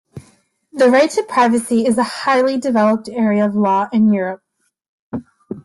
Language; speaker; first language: English; native; English